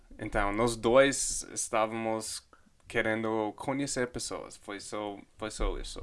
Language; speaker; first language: Portuguese; non-native, fluent; English